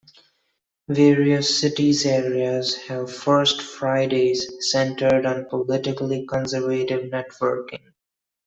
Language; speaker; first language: English; non-native, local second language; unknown